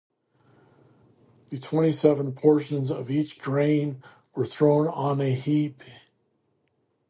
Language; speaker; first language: English; native; English